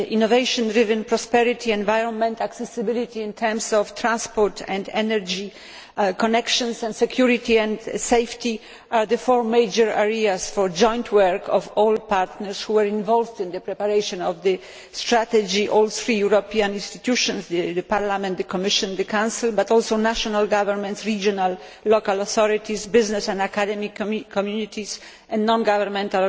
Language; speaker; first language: English; non-native, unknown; Polish